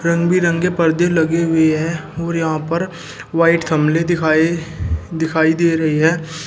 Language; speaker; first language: Hindi; native; Hindi